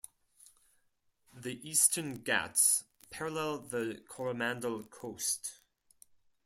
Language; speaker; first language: English; non-native, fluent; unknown